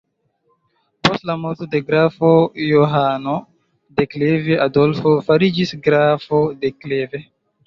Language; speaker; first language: Esperanto; non-native, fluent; Chinese